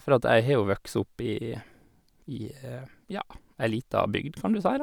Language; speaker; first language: Norwegian; native; Norwegian